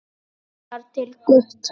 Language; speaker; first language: Icelandic; native; Icelandic